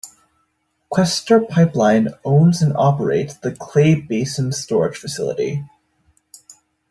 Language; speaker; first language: English; native; English